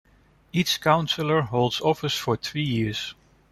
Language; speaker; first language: English; non-native, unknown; Dutch